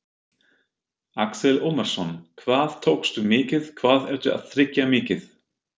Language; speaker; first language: Icelandic; non-native, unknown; German